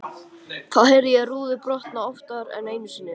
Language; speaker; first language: Icelandic; native; Icelandic